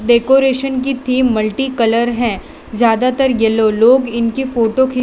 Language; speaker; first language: Hindi; non-native, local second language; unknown